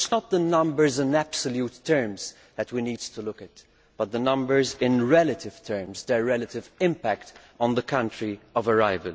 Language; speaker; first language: English; non-native, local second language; Maltese